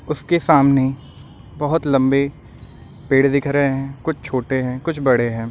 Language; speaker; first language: Hindi; native; Hindi